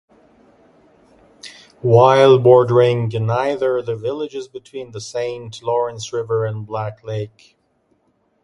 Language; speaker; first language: English; native; English